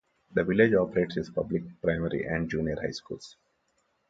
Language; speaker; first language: English; non-native, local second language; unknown